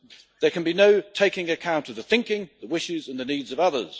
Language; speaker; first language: English; native; English